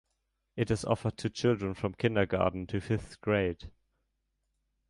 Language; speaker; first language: English; non-native, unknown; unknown